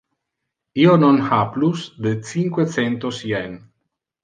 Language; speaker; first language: Interlingua; non-native, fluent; Italian